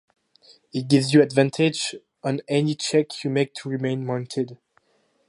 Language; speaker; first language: English; non-native, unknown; French